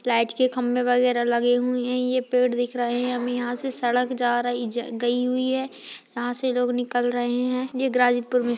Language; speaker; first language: Hindi; native; Hindi